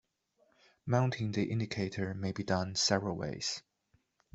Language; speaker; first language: English; non-native, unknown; Chinese